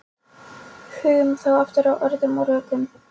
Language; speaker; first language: Icelandic; non-native, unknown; Polish